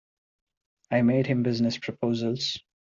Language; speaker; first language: English; non-native, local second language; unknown